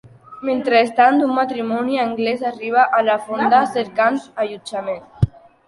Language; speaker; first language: Catalan; non-native, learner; Spanish